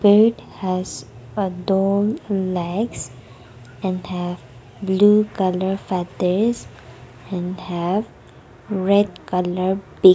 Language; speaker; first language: English; non-native, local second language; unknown